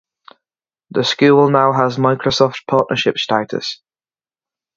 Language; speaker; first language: English; native; English